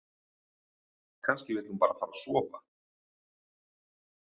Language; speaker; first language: Icelandic; native; Icelandic